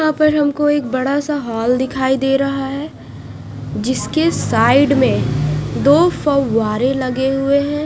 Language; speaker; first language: Hindi; non-native, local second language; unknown